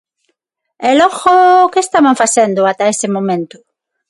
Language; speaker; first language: Galician; non-native, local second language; Spanish